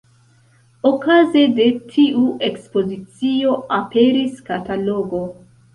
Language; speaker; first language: Esperanto; non-native, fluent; Central Kurdish